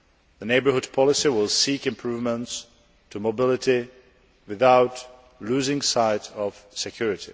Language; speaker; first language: English; non-native, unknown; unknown